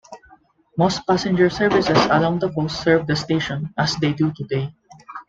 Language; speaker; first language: English; non-native, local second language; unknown